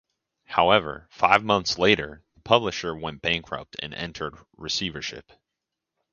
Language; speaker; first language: English; native; English